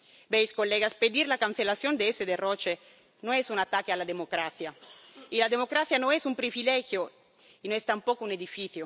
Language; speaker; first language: Spanish; non-native, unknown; Italian